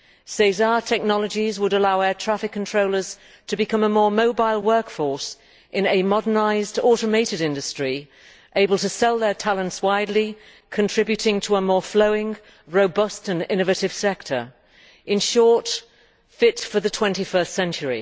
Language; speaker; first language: English; native; English